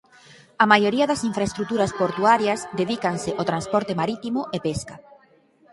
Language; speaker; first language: Galician; native; Galician